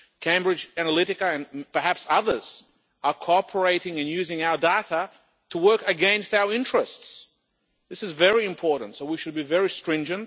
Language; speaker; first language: English; non-native, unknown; Lithuanian